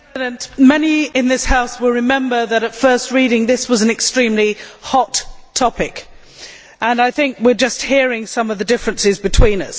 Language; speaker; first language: English; native; English